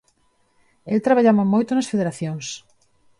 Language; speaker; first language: Galician; non-native, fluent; Spanish